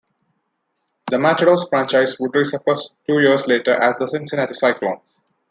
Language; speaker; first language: English; non-native, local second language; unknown